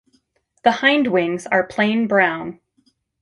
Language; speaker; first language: English; native; English